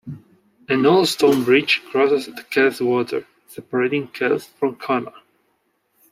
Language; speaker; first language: English; non-native, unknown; Spanish